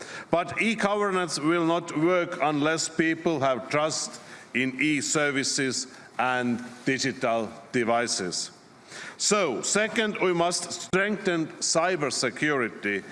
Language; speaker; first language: English; non-native, fluent; Estonian